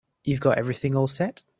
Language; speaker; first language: English; native; English